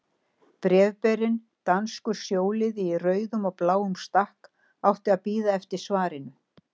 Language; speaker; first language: Icelandic; native; Icelandic